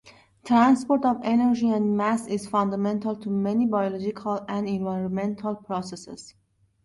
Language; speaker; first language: English; non-native, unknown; Persian